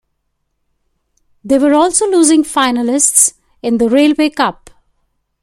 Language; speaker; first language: English; non-native, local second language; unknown